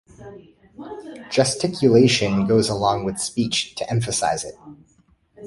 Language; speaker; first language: English; native; English